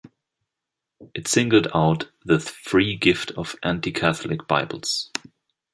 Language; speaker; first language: English; non-native, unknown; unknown